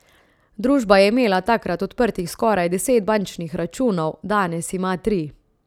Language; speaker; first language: Slovenian; native; Slovenian